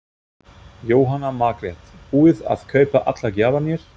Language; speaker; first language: Icelandic; non-native, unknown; German